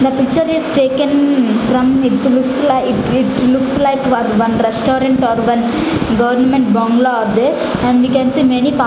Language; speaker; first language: English; non-native, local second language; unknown